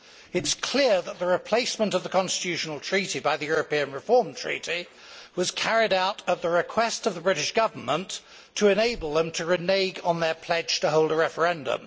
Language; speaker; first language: English; native; English